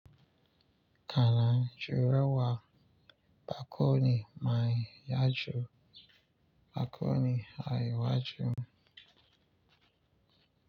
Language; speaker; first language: Hausa; non-native, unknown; Yoruba